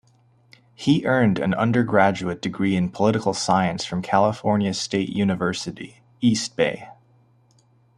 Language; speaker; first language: English; native; English